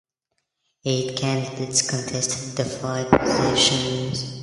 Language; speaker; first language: English; non-native, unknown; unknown